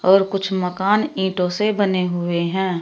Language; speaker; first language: Hindi; native; Hindi